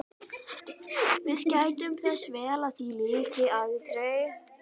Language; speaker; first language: Icelandic; native; Icelandic